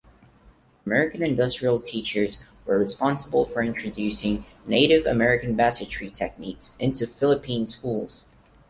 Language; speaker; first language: English; non-native, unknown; Portuguese